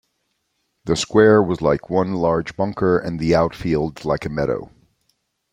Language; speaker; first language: English; native; English